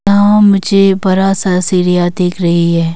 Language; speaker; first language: Hindi; non-native, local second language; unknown